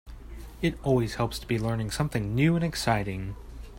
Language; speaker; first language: English; native; English